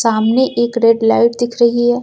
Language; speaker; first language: Hindi; native; Hindi